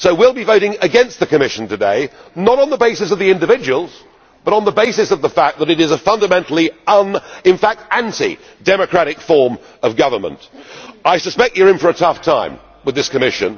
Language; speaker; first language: English; native; English